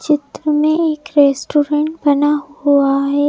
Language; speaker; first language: Hindi; native; Hindi